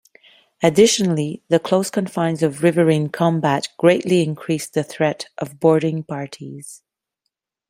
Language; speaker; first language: English; non-native, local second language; French